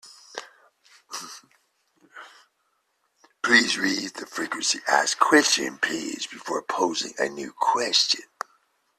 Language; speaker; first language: English; native; English